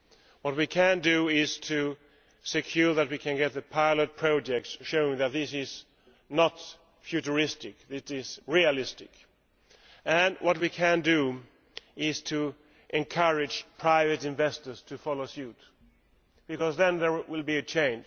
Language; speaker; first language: English; non-native, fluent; Swedish